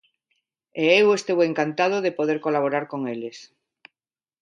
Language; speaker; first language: Galician; non-native, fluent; Spanish